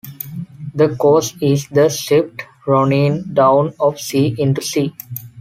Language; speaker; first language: English; non-native, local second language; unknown